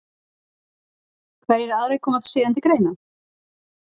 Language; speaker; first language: Icelandic; native; Icelandic